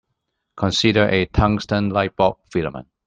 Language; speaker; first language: English; non-native, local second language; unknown